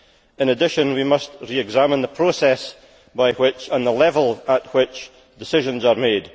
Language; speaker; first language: English; native; English